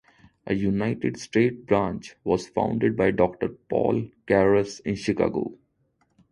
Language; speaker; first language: English; non-native, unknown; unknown